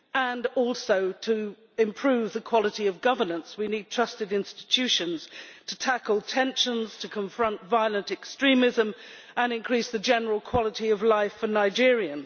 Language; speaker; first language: English; native; English